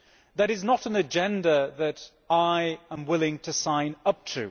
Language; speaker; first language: English; native; English